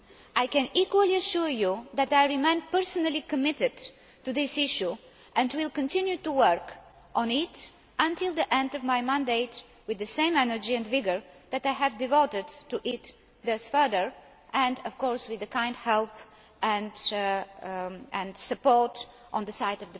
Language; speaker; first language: English; non-native, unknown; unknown